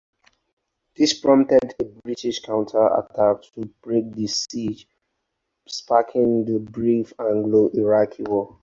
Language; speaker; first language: English; non-native, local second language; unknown